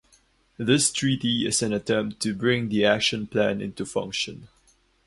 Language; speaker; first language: English; non-native, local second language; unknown